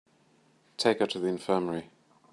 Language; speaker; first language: English; native; English